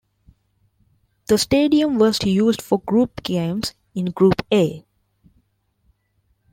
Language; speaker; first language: English; non-native, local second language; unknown